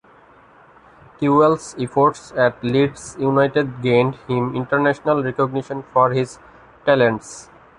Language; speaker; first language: English; non-native, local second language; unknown